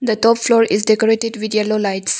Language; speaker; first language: English; non-native, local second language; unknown